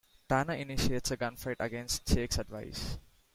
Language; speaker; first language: English; non-native, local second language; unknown